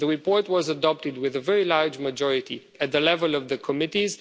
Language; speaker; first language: English; non-native, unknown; Romanian